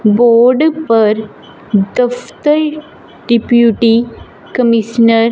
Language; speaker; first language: Hindi; non-native, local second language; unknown